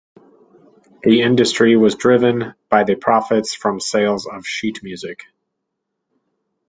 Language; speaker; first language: English; native; English